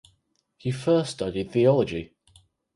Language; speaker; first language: English; native; English